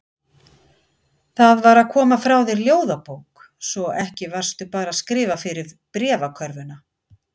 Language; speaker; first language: Icelandic; native; Icelandic